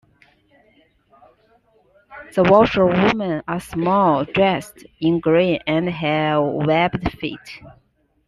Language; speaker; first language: English; non-native, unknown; Chinese